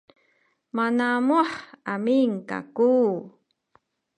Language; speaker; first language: Sakizaya; non-native, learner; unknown